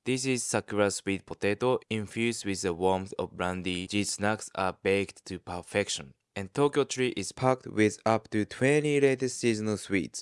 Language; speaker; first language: English; non-native, fluent; Japanese